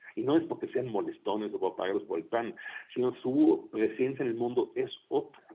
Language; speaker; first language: Spanish; non-native, fluent; German